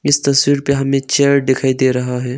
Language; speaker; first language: Hindi; non-native, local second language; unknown